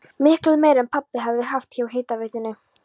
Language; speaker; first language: Icelandic; non-native, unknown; Polish